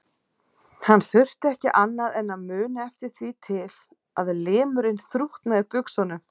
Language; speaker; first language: Icelandic; native; Icelandic